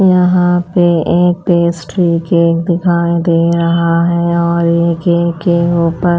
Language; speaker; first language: Hindi; non-native, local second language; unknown